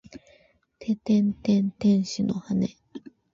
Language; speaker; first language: Japanese; native; Japanese